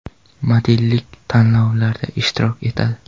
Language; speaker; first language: Uzbek; non-native, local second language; Kara-Kalpak